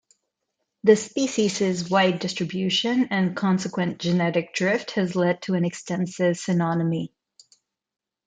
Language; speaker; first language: English; non-native, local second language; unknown